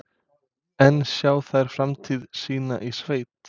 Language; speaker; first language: Icelandic; non-native, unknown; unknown